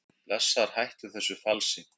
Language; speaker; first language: Icelandic; native; Icelandic